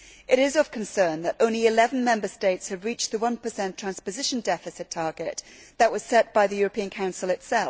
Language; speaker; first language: English; native; English